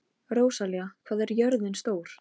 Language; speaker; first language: Icelandic; non-native, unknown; Polish